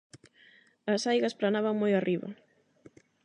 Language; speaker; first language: Galician; non-native, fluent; Spanish